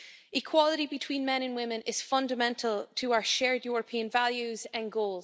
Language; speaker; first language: English; native; English